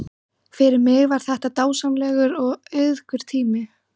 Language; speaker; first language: Icelandic; native; Icelandic